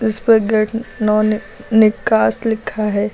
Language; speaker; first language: Hindi; native; Hindi